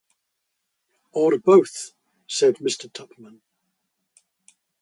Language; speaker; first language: English; native; English